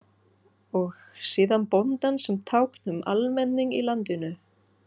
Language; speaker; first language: Icelandic; non-native, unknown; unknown